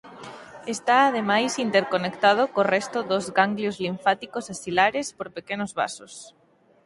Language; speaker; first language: Galician; native; Galician